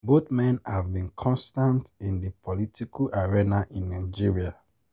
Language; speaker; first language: English; non-native, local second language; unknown